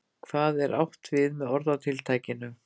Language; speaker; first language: Icelandic; native; Icelandic